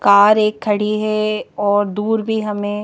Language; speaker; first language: Hindi; native; Hindi